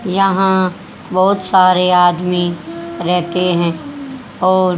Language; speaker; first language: Hindi; native; Hindi